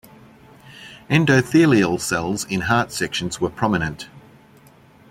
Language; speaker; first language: English; native; English